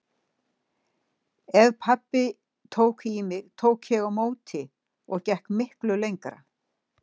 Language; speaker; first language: Icelandic; native; Icelandic